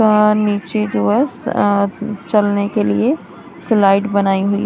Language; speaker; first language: Hindi; non-native, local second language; Punjabi